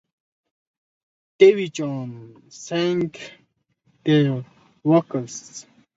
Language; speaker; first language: English; native; English